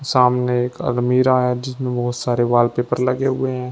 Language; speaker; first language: Hindi; native; Hindi